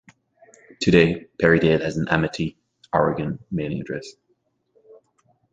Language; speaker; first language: English; native; English